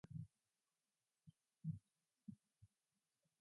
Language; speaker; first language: English; non-native, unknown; Mongolian